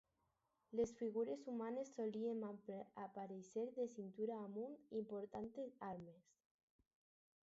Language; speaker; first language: Catalan; non-native, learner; Spanish